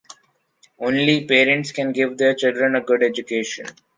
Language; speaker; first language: English; non-native, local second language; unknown